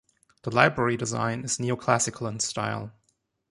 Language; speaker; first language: English; non-native, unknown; German